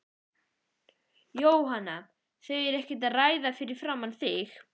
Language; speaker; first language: Icelandic; native; Icelandic